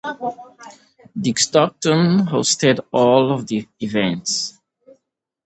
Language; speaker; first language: English; native; English